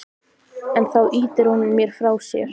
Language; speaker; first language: Icelandic; native; Icelandic